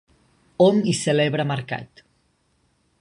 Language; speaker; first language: Catalan; native; Catalan